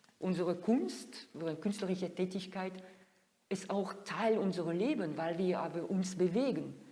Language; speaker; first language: German; non-native, fluent; French